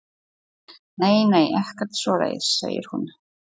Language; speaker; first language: Icelandic; non-native, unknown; Polish